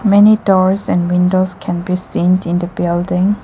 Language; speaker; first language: English; non-native, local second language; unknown